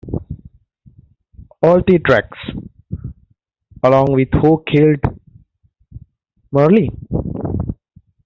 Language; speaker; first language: English; native; English